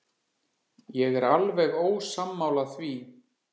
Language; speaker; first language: Icelandic; native; Icelandic